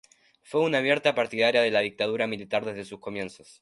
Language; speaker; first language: Spanish; native; Spanish